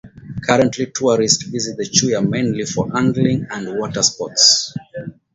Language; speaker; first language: English; non-native, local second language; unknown